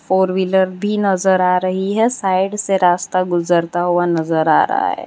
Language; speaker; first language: Hindi; non-native, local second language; Gujarati